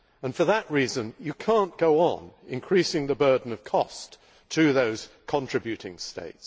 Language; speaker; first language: English; native; English